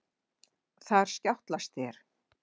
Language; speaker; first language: Icelandic; native; Icelandic